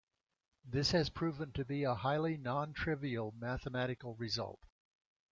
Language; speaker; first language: English; native; English